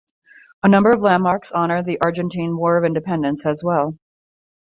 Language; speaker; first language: English; native; English